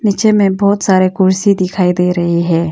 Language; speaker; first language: Hindi; non-native, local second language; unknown